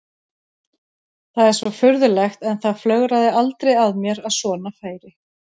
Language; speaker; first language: Icelandic; native; Icelandic